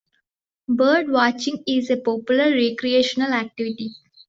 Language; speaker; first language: English; non-native, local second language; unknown